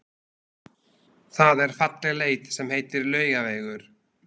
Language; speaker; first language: Icelandic; non-native, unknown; Slovak